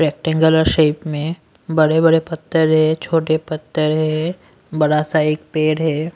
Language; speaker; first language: Hindi; non-native, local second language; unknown